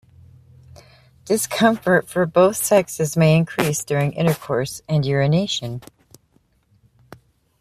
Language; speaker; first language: English; native; English